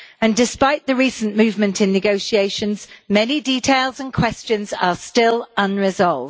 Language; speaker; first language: English; native; English